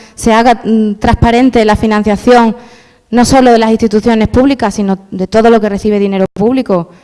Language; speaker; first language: Spanish; native; Spanish